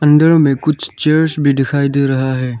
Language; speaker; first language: Hindi; non-native, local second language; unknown